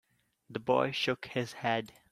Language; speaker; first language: English; non-native, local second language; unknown